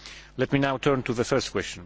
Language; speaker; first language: English; non-native, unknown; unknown